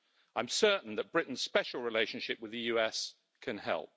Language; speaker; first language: English; native; English